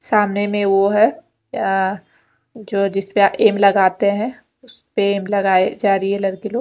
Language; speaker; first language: Hindi; non-native, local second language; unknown